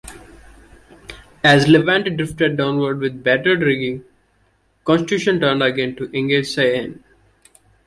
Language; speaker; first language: English; non-native, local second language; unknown